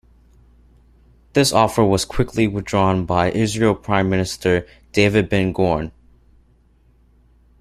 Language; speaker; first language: English; native; English